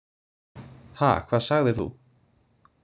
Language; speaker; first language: Icelandic; native; Icelandic